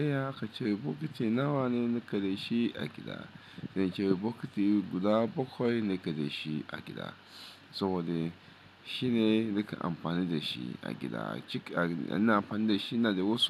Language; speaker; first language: Hausa; non-native, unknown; Yoruba